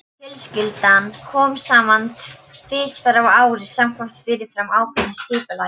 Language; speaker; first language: Icelandic; non-native, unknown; Polish